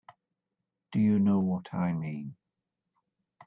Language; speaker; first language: English; native; English